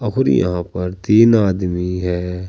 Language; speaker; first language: Hindi; native; Hindi